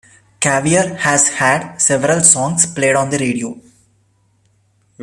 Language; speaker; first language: English; non-native, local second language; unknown